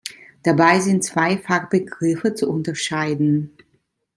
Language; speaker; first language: German; non-native, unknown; Italian